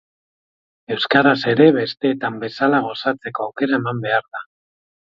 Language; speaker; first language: Basque; non-native, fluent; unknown